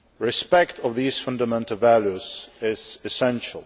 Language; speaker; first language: English; non-native, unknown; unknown